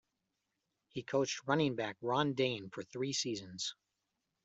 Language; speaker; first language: English; native; English